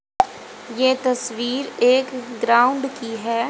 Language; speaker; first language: Hindi; native; Hindi